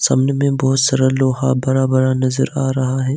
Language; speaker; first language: Hindi; early bilingual, other home language; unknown